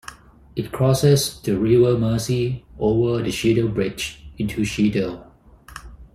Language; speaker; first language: English; non-native, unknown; Thai